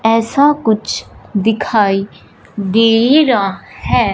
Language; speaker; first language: Hindi; non-native, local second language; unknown